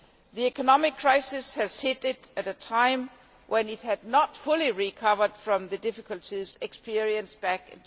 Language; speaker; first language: English; non-native, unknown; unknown